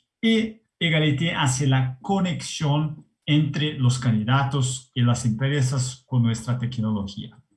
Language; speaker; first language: Spanish; non-native, related language; Portuguese